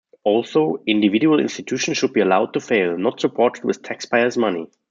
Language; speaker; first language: English; non-native, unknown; German